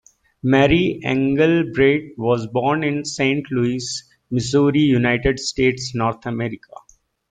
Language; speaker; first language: English; native; English